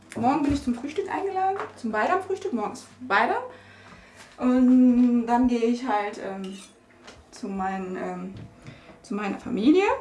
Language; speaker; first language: German; early bilingual, other home language; Turkish